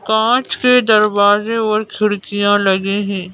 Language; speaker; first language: Hindi; native; Hindi